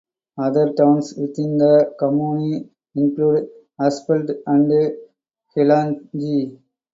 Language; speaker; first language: English; non-native, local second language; Tamil